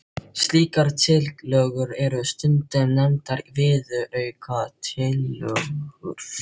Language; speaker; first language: Icelandic; non-native, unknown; Filipino